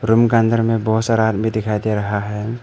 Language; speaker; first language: Hindi; non-native, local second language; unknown